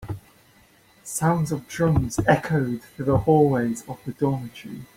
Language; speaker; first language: English; native; English